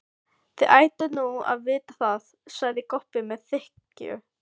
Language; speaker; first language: Icelandic; non-native, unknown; Filipino